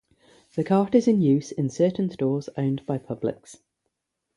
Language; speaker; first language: English; native; English